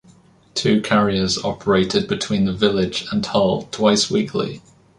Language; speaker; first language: English; native; English